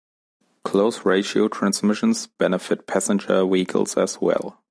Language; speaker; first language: English; non-native, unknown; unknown